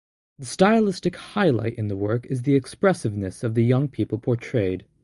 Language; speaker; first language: English; native; English